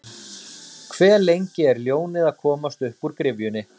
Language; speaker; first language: Icelandic; native; Icelandic